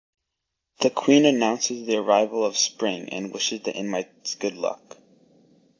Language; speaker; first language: English; native; English